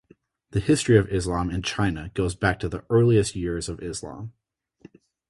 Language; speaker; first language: English; native; English